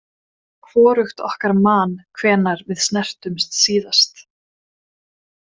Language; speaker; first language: Icelandic; non-native, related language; Swedish